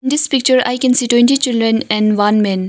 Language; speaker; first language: English; non-native, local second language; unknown